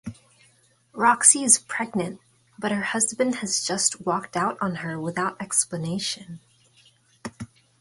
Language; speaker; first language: English; native; English